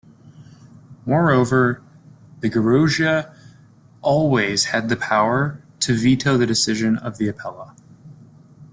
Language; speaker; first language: English; native; English